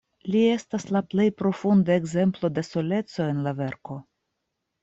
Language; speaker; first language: Esperanto; non-native, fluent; Russian